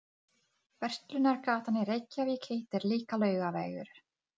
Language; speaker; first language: Icelandic; non-native, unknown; Czech